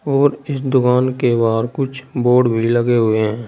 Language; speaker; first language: Hindi; native; Hindi